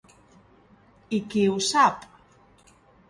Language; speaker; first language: Catalan; non-native, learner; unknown